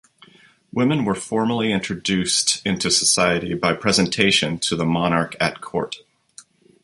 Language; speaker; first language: English; native; English